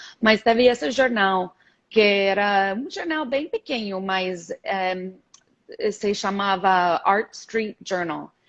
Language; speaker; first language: Portuguese; non-native, fluent; English